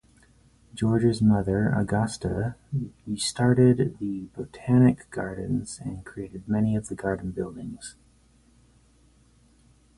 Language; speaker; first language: English; native; English